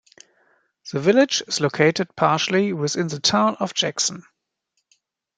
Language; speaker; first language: English; non-native, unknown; German